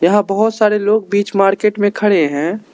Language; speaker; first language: Hindi; non-native, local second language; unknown